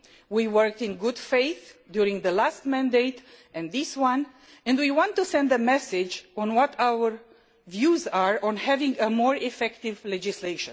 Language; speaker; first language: English; non-native, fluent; Romanian